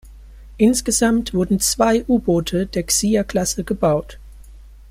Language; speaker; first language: German; native; German